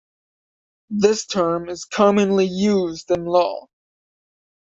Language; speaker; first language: English; native; English